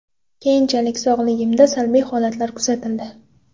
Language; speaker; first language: Uzbek; non-native, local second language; Kara-Kalpak